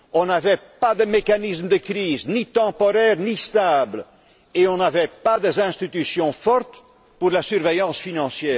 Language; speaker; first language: French; non-native, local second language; Dutch